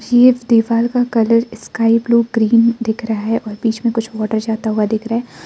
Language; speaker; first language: Hindi; non-native, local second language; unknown